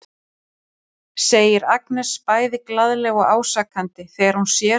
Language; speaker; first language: Icelandic; native; Icelandic